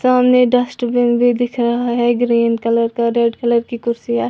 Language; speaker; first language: Hindi; native; Hindi